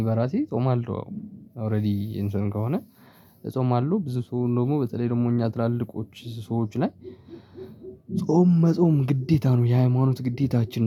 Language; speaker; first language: Amharic; non-native, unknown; Tigrinya